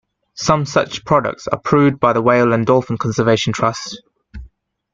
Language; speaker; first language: English; native; English